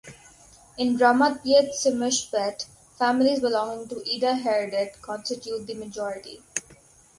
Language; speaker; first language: English; non-native, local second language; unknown